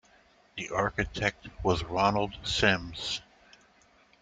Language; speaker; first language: English; native; English